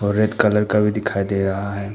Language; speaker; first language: Hindi; non-native, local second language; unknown